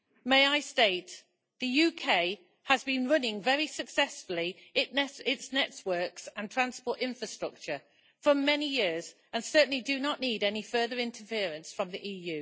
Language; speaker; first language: English; native; English